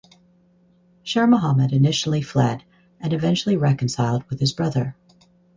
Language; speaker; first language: English; native; English